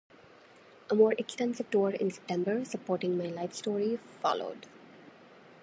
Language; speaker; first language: English; non-native, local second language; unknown